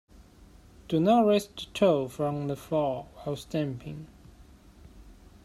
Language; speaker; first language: English; non-native, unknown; Chinese